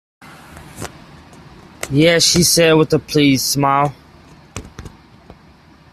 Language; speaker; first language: English; native; English